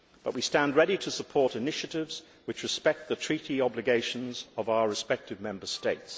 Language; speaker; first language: English; native; English